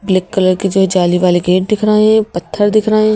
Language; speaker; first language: Hindi; native; Hindi